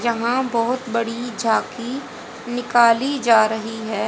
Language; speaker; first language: Hindi; native; Hindi